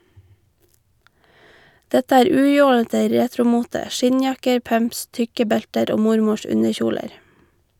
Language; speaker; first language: Norwegian; native; Norwegian